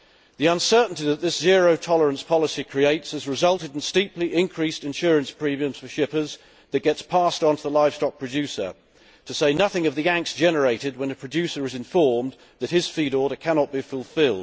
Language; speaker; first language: English; native; English